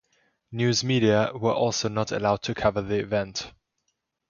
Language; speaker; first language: English; non-native, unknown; German